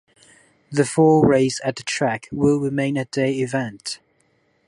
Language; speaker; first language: English; non-native, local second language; Cantonese